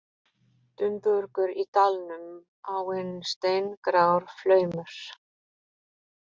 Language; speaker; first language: Icelandic; non-native, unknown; Polish